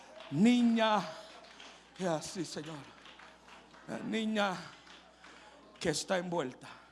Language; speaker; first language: Spanish; early bilingual, heritage; Spanish